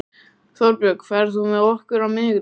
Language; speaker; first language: Icelandic; native; Icelandic